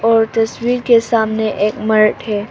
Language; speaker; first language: Hindi; non-native, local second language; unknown